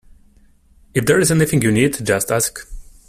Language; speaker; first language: English; non-native, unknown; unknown